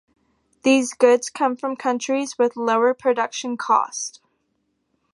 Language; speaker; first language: English; native; English